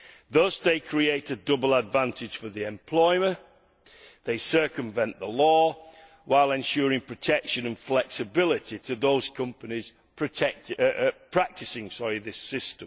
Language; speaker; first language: English; native; English